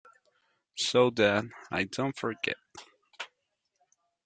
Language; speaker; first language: English; non-native, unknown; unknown